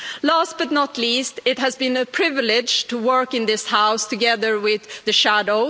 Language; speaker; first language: English; non-native, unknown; Swedish